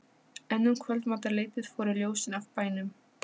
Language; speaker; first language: Icelandic; non-native, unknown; Polish